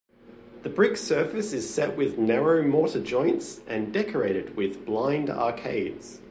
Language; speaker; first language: English; native; English